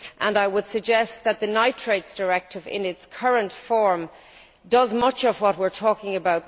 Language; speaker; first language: English; native; English